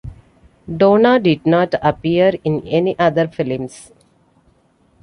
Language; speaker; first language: English; non-native, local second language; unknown